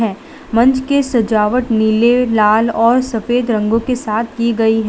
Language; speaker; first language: Hindi; non-native, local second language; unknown